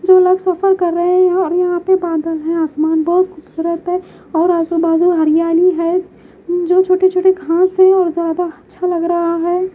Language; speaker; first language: Hindi; native; Hindi